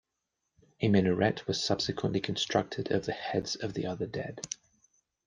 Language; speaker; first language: English; native; English